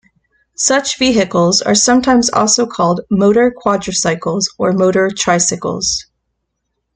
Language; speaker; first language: English; native; English